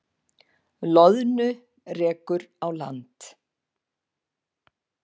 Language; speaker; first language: Icelandic; native; Icelandic